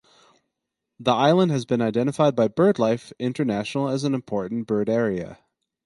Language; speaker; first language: English; native; English